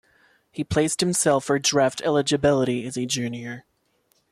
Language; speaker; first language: English; non-native, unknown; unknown